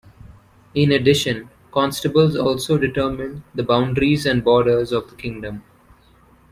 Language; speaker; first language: English; non-native, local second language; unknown